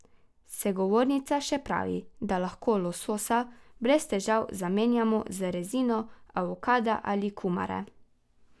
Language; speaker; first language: Slovenian; native; Slovenian